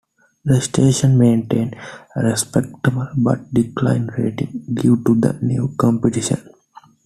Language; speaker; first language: English; non-native, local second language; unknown